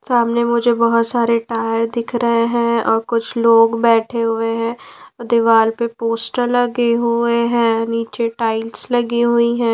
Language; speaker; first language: Hindi; non-native, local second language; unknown